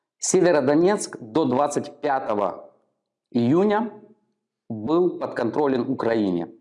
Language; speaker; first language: Russian; non-native, local second language; Ukrainian